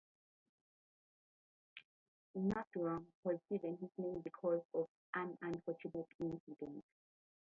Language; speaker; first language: English; native; English